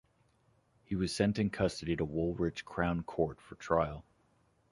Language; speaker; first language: English; native; English